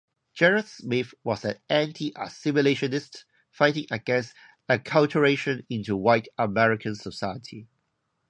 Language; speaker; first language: English; non-native, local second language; Cantonese